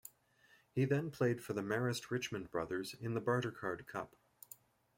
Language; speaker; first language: English; native; English